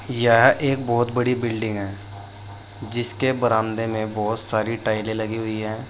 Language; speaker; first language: Hindi; native; Hindi